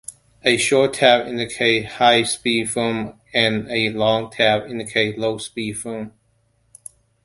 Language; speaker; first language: English; non-native, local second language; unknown